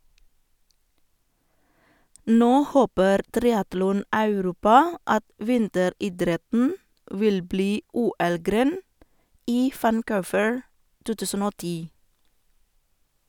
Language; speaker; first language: Norwegian; non-native, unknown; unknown